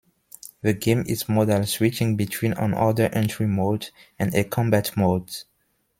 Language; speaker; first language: English; non-native, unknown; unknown